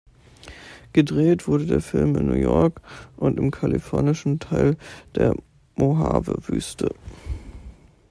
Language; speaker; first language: German; native; German